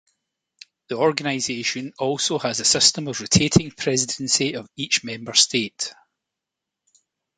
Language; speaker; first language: English; native; English